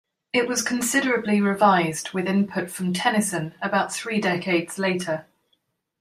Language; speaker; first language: English; native; English